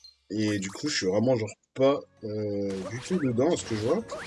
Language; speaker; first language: French; native; French